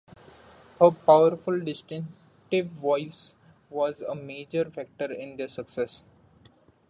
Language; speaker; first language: English; non-native, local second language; Marathi